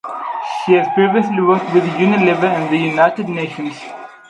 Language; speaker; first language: English; non-native, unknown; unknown